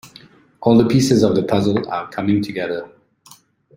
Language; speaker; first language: English; non-native, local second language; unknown